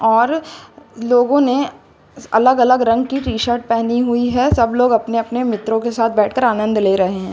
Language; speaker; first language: Hindi; native; Hindi